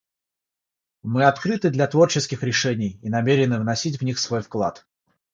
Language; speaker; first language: Russian; non-native, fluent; Georgian